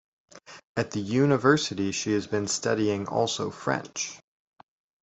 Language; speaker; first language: English; native; English